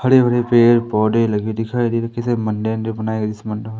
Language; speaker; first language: Hindi; native; Hindi